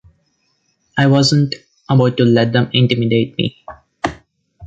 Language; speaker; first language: English; non-native, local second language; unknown